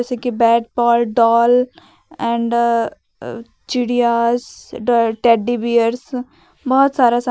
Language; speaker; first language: Hindi; native; Hindi